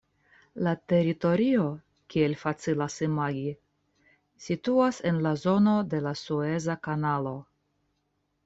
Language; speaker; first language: Esperanto; non-native, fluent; Russian